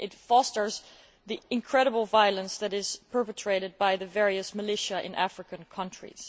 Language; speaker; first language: English; non-native, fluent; Dutch